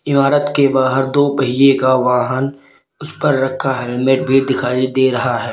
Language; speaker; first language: Hindi; native; Hindi